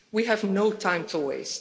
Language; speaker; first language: English; non-native, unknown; Dutch